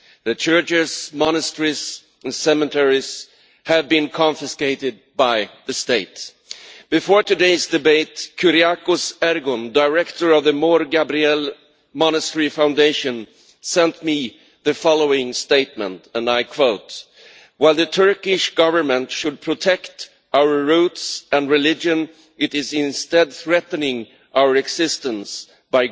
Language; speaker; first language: English; non-native, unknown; Swedish